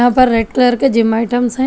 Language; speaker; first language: Hindi; non-native, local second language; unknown